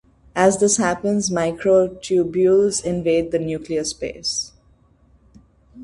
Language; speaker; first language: English; non-native, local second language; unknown